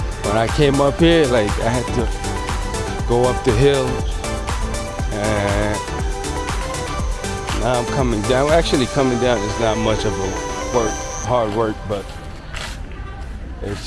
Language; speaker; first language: English; early bilingual, other home language; Spanish